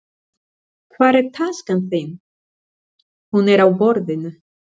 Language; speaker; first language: Icelandic; non-native, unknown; Spanish